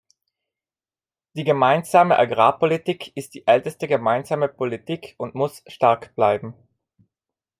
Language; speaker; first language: German; non-native, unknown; Italian